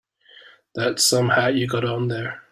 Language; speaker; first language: English; native; English